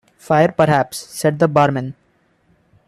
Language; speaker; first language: English; non-native, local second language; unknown